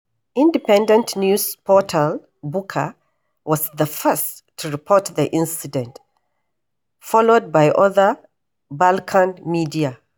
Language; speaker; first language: English; non-native, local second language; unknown